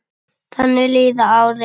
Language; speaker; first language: Icelandic; native; Icelandic